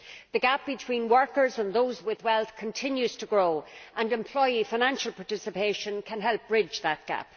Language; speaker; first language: English; native; English